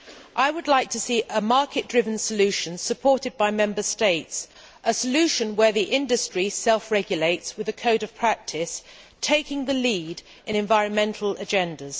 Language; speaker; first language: English; native; English